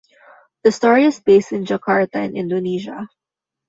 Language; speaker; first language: English; non-native, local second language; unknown